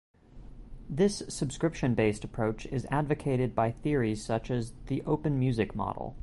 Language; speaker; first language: English; native; English